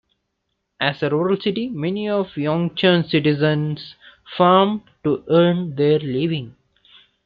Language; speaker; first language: English; non-native, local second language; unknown